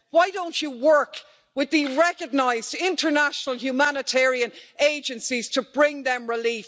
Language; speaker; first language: English; native; English